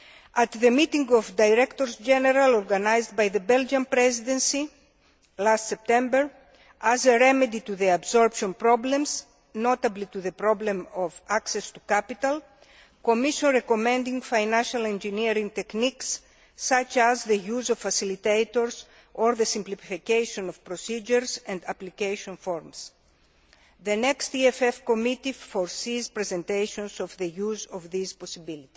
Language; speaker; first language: English; non-native, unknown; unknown